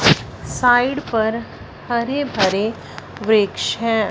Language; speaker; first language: Hindi; non-native, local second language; Punjabi